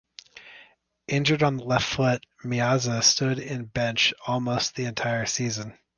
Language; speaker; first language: English; native; English